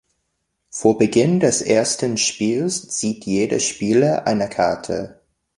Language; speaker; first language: German; non-native, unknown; English